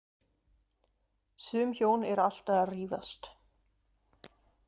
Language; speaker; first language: Icelandic; non-native, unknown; German